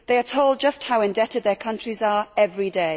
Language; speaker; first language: English; native; English